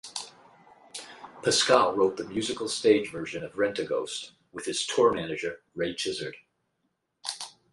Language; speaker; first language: English; native; English